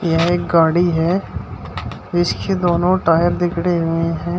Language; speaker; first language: Hindi; native; Hindi